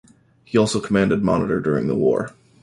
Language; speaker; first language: English; native; English